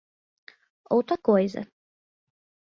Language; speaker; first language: Portuguese; non-native, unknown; English